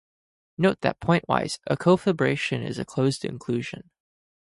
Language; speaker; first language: English; native; English